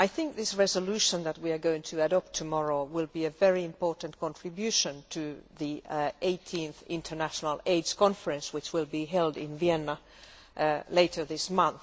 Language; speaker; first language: English; non-native, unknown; Finnish